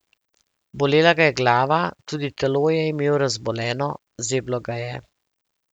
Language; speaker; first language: Slovenian; native; Slovenian